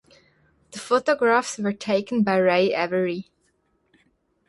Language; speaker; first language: English; non-native, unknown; German